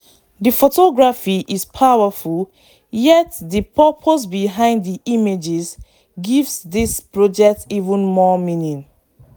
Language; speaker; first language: English; non-native, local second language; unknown